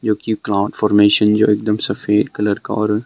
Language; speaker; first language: Hindi; non-native, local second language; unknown